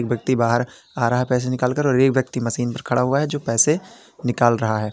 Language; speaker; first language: Hindi; native; Hindi